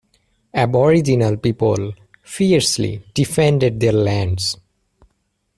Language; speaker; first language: English; native; English